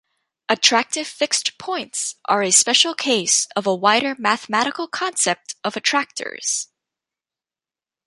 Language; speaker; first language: English; native; English